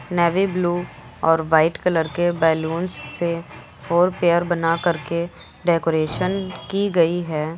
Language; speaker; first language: Hindi; native; Hindi